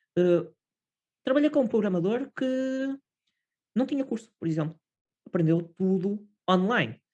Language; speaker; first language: Portuguese; native; Portuguese